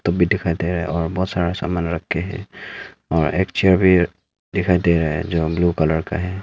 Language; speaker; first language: Hindi; non-native, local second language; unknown